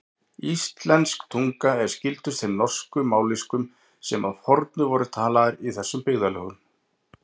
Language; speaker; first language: Icelandic; native; Icelandic